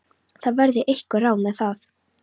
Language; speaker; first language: Icelandic; non-native, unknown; Polish